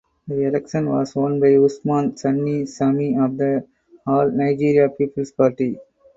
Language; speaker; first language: English; non-native, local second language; Tamil